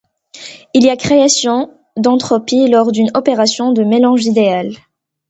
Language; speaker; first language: French; non-native, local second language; Arabic